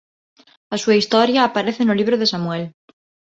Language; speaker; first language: Galician; non-native, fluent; Spanish